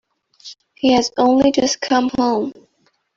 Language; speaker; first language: English; non-native, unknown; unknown